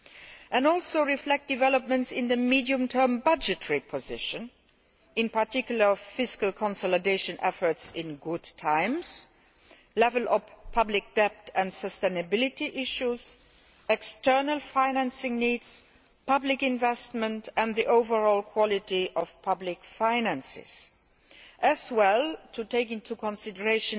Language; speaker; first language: English; non-native, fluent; Luxembourgish